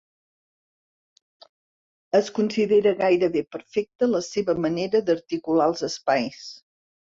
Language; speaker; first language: Catalan; native; Catalan